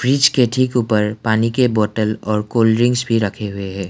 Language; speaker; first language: Hindi; non-native, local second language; Assamese